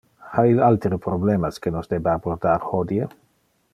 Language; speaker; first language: Interlingua; non-native, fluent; Dutch